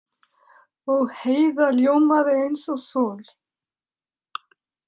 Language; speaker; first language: Icelandic; non-native, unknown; French